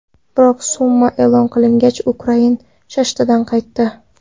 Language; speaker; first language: Uzbek; non-native, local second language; Kara-Kalpak